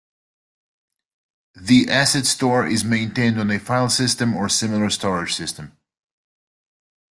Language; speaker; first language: English; native; English